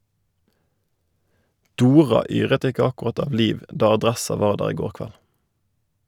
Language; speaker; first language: Norwegian; native; Norwegian